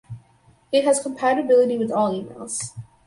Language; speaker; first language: English; native; English